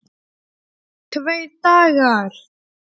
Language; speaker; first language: Icelandic; non-native, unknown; Polish